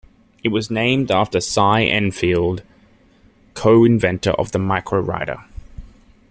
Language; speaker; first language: English; native; English